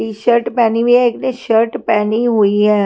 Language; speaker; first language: Hindi; non-native, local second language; Punjabi